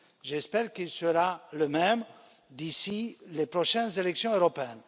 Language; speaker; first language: French; non-native, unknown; Romanian